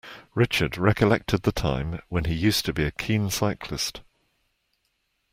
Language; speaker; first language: English; native; English